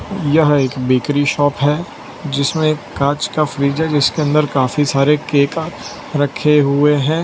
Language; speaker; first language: Hindi; non-native, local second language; Gujarati